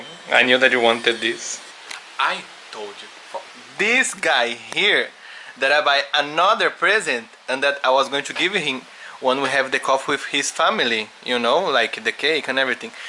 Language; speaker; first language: English; non-native, learner; Portuguese